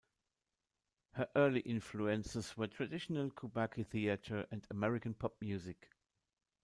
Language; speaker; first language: English; non-native, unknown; German